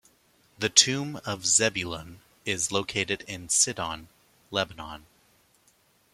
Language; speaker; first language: English; native; English